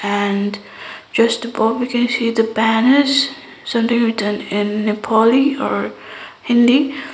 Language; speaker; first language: English; non-native, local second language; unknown